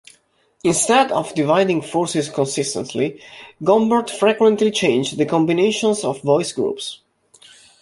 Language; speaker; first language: English; non-native, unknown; Italian